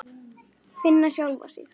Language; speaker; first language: Icelandic; native; Icelandic